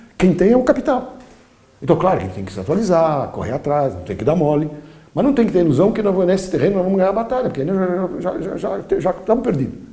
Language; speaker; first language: Portuguese; early bilingual, other home language; Polish